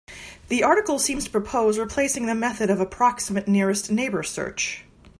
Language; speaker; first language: English; native; English